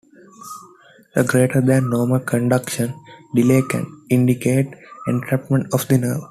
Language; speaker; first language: English; non-native, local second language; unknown